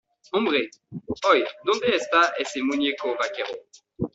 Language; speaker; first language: Spanish; non-native, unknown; French